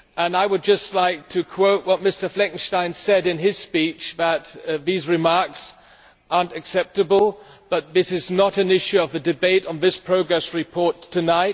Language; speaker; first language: English; non-native, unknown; German